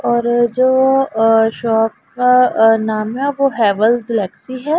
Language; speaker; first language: Hindi; non-native, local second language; Punjabi